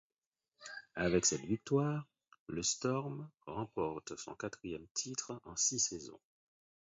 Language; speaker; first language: French; non-native, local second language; Haitian Creole